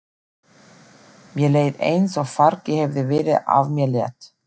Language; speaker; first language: Icelandic; non-native, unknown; German